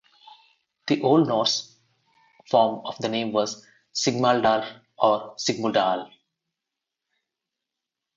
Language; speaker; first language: English; non-native, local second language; Telugu